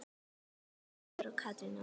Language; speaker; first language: Icelandic; native; Icelandic